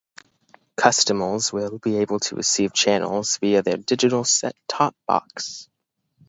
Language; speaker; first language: English; native; English